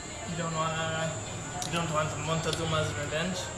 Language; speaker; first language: English; native; English